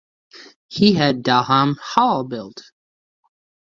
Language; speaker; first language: English; native; English